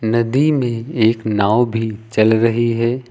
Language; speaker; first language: Hindi; native; Hindi